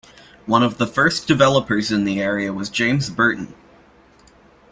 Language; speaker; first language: English; native; English